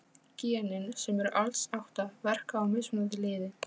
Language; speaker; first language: Icelandic; non-native, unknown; Polish